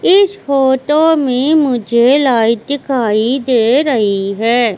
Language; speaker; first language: Hindi; native; Hindi